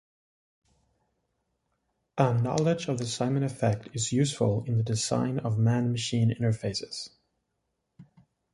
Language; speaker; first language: English; native; English